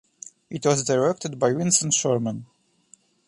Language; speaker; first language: English; non-native, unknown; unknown